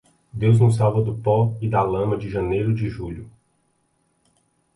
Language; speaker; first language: Portuguese; native; Portuguese